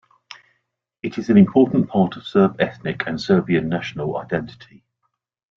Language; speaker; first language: English; native; English